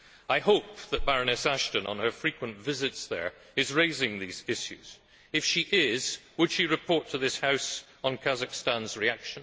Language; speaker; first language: English; native; English